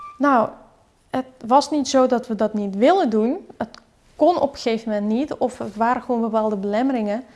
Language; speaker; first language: Dutch; early bilingual, other home language; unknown